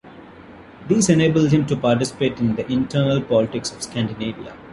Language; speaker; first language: English; non-native, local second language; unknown